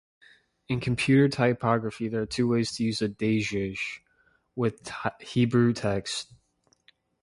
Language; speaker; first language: English; native; English